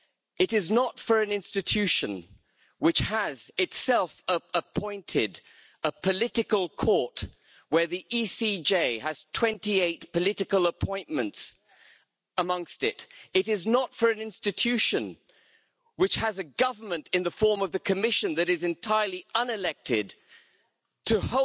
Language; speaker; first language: English; native; English